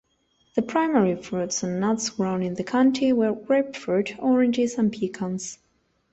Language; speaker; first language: English; non-native, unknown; Spanish